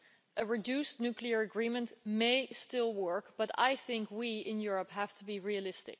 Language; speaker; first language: English; non-native, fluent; Dutch